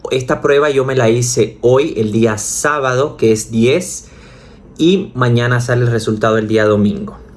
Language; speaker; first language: Spanish; native; Spanish